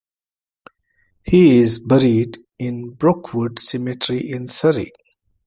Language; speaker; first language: English; non-native, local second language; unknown